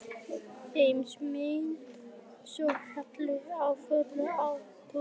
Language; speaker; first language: Icelandic; native; Icelandic